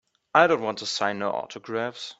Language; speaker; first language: English; non-native, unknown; German